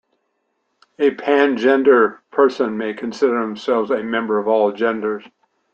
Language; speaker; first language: English; native; English